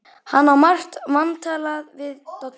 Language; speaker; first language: Icelandic; native; Icelandic